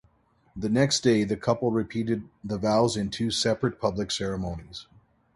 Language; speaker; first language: English; native; English